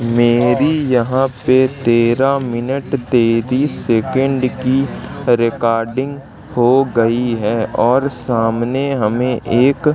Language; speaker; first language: Hindi; native; Hindi